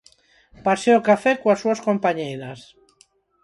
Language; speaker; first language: Galician; non-native, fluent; Spanish